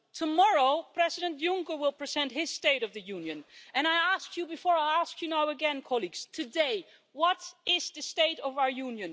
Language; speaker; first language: English; non-native, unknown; Dutch